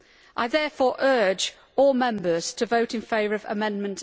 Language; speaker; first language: English; native; English